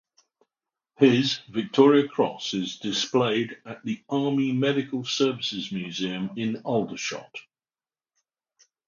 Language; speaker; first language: English; native; English